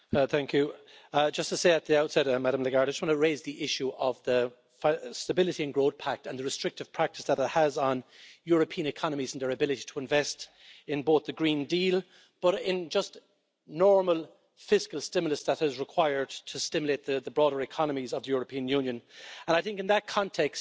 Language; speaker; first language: English; native; English